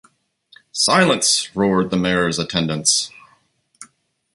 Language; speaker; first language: English; native; English